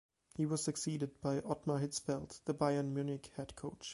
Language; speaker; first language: English; non-native, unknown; German